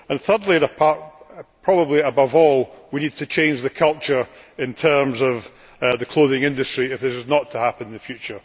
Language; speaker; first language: English; native; English